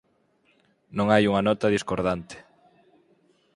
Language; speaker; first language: Galician; native; Galician